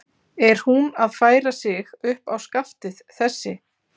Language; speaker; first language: Icelandic; native; Icelandic